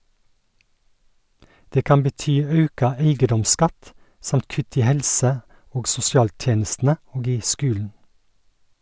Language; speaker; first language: Norwegian; native; Norwegian